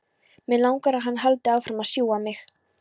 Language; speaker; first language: Icelandic; non-native, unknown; Polish